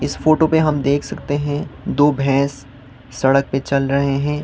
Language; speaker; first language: Hindi; non-native, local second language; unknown